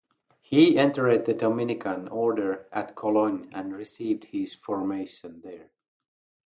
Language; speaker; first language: English; non-native, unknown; Finnish